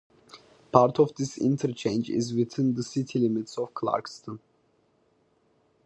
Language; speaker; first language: English; non-native, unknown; Turkish